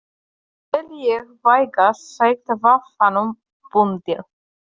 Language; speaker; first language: Icelandic; non-native, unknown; Polish